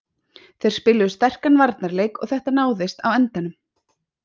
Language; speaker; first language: Icelandic; native; Icelandic